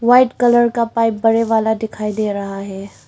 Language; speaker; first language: Hindi; early bilingual, other home language; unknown